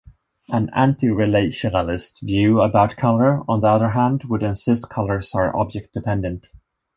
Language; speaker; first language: English; non-native, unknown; Swedish